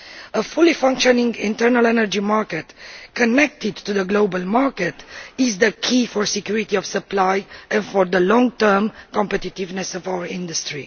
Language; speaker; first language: English; non-native, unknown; Romanian